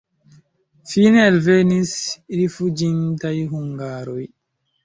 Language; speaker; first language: Esperanto; non-native, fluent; Chinese